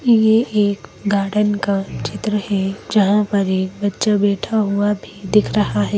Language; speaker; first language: Hindi; native; Hindi